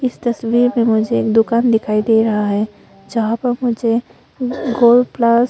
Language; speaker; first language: Hindi; early bilingual, other home language; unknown